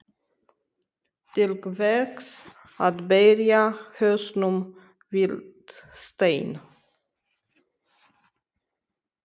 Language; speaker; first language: Icelandic; non-native, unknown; Romanian